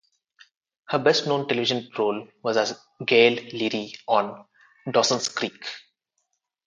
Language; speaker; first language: English; non-native, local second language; Telugu